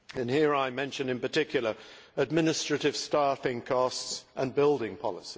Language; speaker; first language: English; native; English